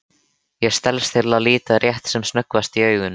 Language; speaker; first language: Icelandic; native; Icelandic